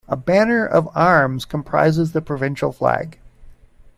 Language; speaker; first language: English; native; English